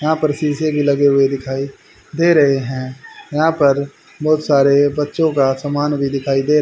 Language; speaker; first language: Hindi; native; Hindi